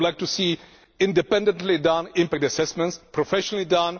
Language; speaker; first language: English; non-native, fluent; Czech